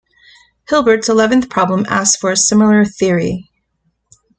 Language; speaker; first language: English; native; English